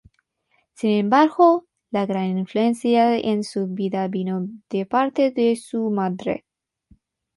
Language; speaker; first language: Spanish; non-native, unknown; Bangla